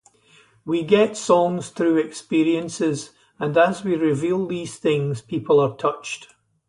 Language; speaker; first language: English; native; English